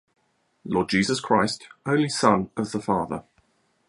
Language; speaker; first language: English; native; English